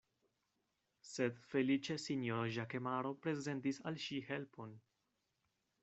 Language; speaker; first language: Esperanto; non-native, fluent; Spanish